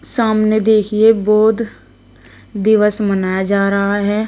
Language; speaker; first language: Hindi; native; Hindi